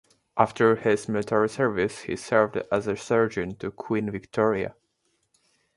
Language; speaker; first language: English; native; English